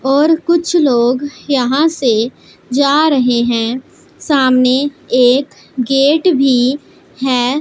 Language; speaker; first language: Hindi; non-native, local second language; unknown